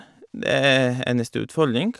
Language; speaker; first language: Norwegian; non-native, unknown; Bulgarian